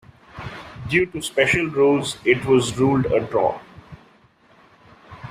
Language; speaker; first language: English; non-native, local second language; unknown